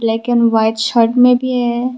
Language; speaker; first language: Hindi; non-native, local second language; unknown